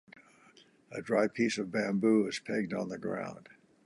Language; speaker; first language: English; native; English